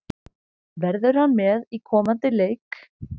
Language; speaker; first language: Icelandic; non-native, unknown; German